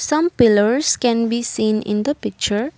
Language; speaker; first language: English; non-native, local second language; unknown